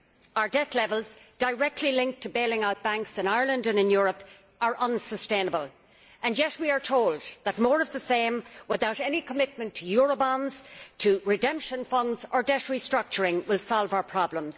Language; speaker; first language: English; native; English